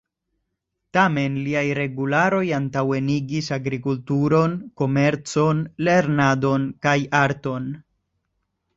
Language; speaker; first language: Esperanto; non-native, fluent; Spanish